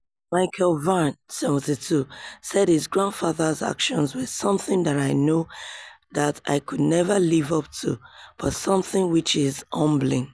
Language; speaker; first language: English; non-native, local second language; Yoruba